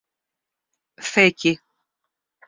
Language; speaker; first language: Esperanto; non-native, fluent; Russian